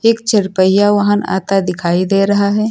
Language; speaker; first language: Hindi; native; Hindi